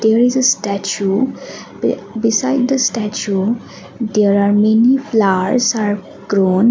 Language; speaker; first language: English; non-native, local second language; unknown